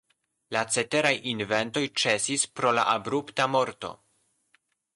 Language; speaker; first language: Esperanto; non-native, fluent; Polish